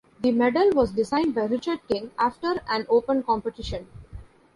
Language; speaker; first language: English; non-native, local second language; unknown